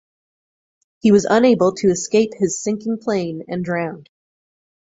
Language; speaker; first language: English; native; English